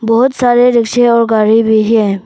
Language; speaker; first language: Hindi; early bilingual, other home language; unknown